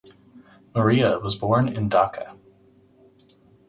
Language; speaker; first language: English; native; English